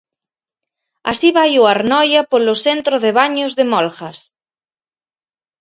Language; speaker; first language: Galician; native; Galician